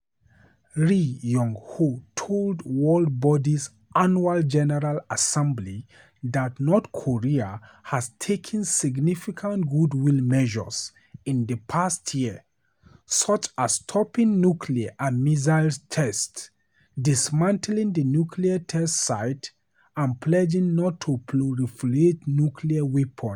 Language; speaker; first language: English; non-native, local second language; Hausa